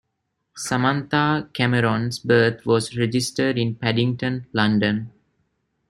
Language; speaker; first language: English; non-native, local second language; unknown